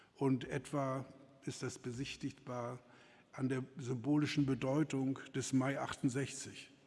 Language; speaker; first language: German; native; German